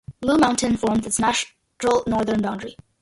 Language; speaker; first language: English; early bilingual, other home language; Malayalam